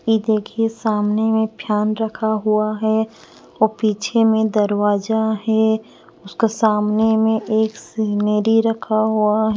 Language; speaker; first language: Hindi; non-native, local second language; Bhojpuri